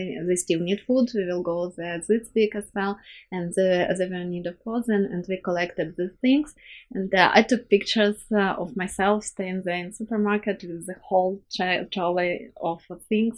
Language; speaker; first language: English; non-native, fluent; Ukrainian